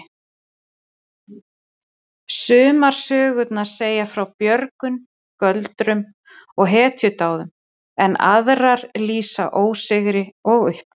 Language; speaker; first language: Icelandic; native; Icelandic